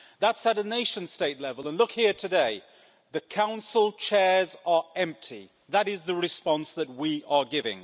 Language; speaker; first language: English; native; English